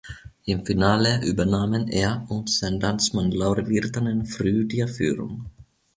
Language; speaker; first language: German; non-native, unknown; Finnish